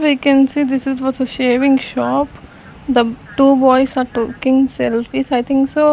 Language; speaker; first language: English; non-native, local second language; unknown